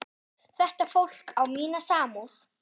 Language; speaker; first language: Icelandic; non-native, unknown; German